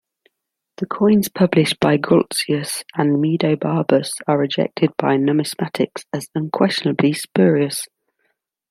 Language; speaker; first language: English; native; English